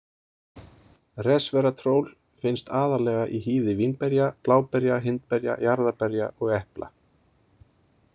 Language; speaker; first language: Icelandic; native; Icelandic